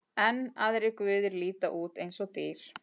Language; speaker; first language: Icelandic; native; Icelandic